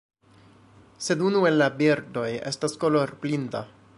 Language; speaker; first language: Esperanto; non-native, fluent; English